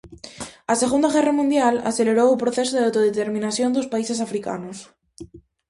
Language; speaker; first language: Galician; native; Galician